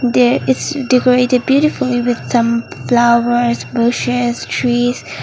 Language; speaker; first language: English; non-native, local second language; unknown